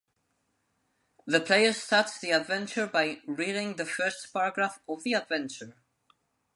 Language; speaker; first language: English; non-native, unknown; Spanish